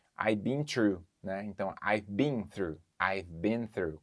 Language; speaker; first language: English; non-native, fluent; Portuguese